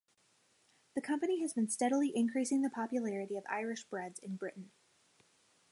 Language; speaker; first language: English; native; English